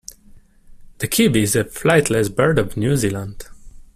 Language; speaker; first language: English; non-native, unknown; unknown